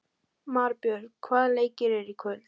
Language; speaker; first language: Icelandic; native; Icelandic